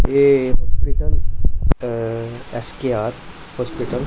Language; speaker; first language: Hindi; non-native, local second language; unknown